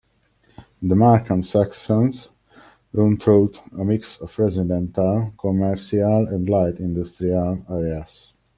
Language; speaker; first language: English; non-native, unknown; Hungarian